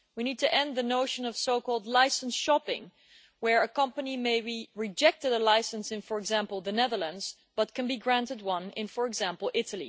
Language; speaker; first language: English; non-native, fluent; Dutch